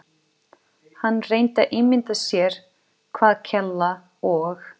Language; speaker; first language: Icelandic; non-native, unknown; Portuguese